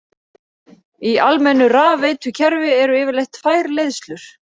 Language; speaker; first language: Icelandic; native; Icelandic